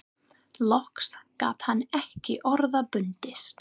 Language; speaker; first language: Icelandic; non-native, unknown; English